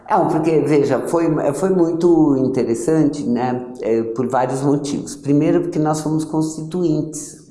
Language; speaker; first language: Portuguese; early bilingual, other home language; Yiddish